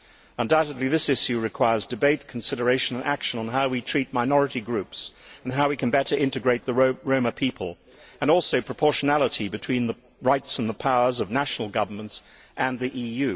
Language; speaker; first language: English; native; English